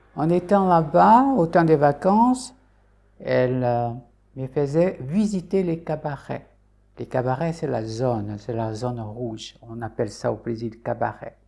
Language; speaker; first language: French; non-native, fluent; Portuguese